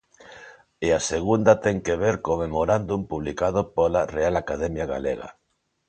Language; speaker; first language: Galician; non-native, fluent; Spanish